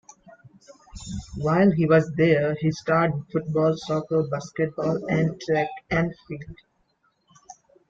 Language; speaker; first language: English; non-native, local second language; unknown